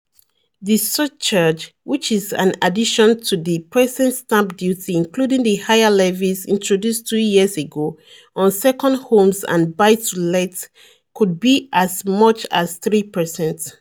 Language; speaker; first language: English; non-native, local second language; Yoruba